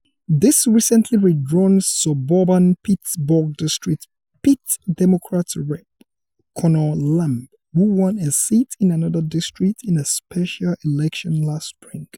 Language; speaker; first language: English; non-native, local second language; Yoruba